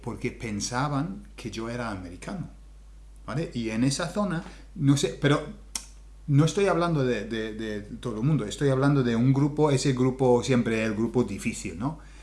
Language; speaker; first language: Spanish; non-native, fluent; English